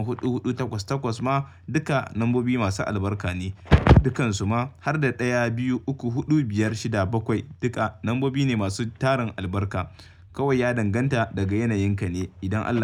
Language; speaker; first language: Hausa; native; Hausa